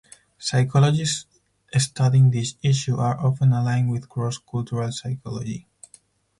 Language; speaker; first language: English; non-native, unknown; Spanish